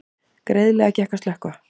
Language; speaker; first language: Icelandic; native; Icelandic